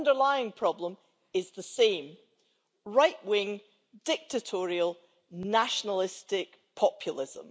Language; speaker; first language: English; native; English